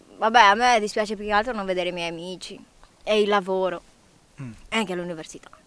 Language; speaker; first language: Italian; non-native, fluent; Portuguese